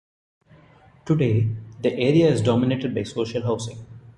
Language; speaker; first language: English; non-native, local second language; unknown